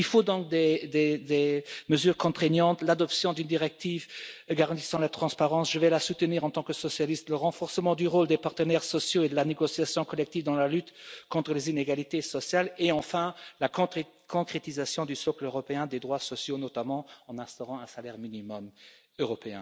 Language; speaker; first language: French; non-native, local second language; Luxembourgish